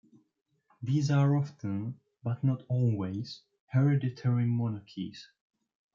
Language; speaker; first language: English; non-native, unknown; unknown